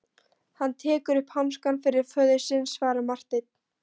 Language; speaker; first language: Icelandic; non-native, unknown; Polish